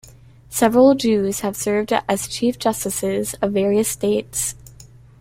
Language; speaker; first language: English; native; English